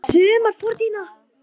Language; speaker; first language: Icelandic; native; Icelandic